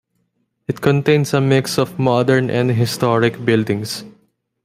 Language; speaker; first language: English; non-native, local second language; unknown